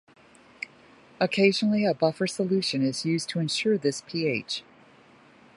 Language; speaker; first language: English; native; English